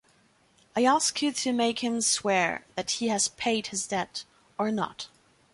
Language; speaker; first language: English; non-native, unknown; German